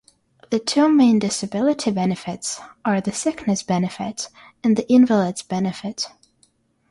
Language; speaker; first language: English; non-native, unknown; Russian